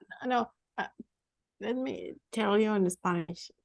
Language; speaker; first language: English; non-native, learner; Spanish